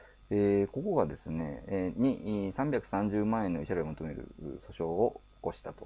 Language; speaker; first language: Japanese; native; Japanese